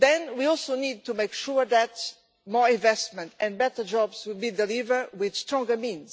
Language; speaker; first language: English; non-native, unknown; Portuguese